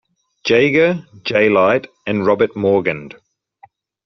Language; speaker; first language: English; native; English